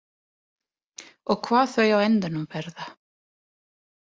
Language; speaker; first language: Icelandic; non-native, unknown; Italian